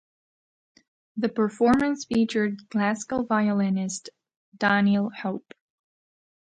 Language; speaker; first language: English; native; English